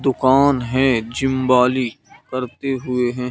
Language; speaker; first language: Hindi; native; Hindi